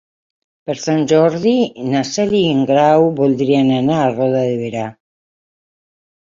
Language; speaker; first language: Catalan; non-native, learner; Spanish